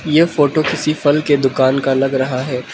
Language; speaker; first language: Hindi; non-native, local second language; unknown